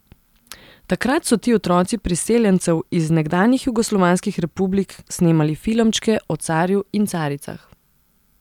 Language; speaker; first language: Slovenian; non-native, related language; Serbian